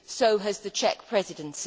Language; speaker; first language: English; native; English